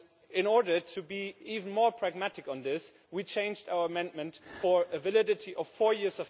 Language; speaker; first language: English; non-native, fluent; German